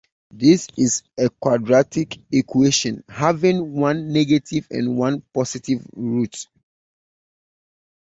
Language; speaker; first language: English; native; English